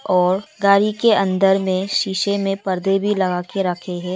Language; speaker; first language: Hindi; early bilingual, other home language; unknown